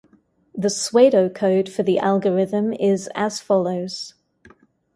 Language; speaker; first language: English; native; English